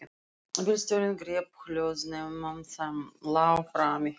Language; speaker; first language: Icelandic; non-native, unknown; Russian